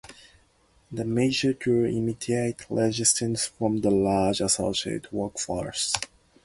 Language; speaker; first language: English; non-native, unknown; Japanese